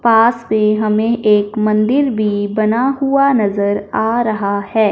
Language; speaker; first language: Hindi; non-native, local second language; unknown